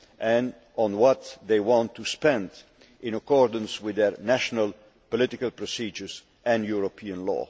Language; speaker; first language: English; non-native, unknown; Dutch